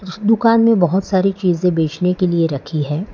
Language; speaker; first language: Hindi; non-native, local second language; Gujarati